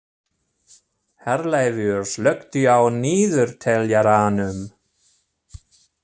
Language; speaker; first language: Icelandic; non-native, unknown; German